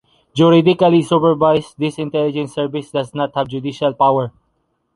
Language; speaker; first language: English; non-native, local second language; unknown